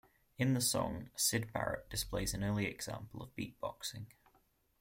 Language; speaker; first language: English; native; English